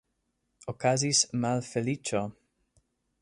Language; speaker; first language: Esperanto; non-native, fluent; English